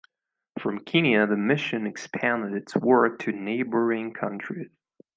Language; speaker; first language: English; non-native, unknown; Spanish